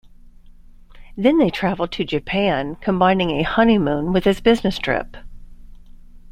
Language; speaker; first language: English; native; English